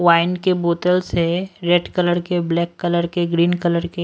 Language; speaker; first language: Hindi; non-native, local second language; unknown